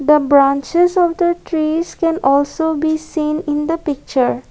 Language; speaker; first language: English; non-native, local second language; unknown